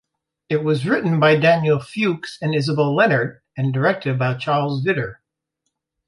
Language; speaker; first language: English; native; English